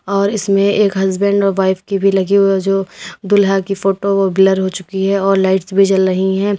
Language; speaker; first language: Hindi; native; Hindi